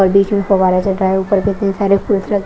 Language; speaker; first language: Hindi; non-native, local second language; Punjabi